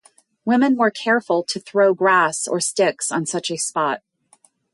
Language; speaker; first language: English; native; English